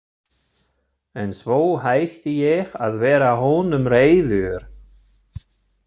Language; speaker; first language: Icelandic; non-native, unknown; German